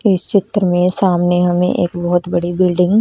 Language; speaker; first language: Hindi; native; Hindi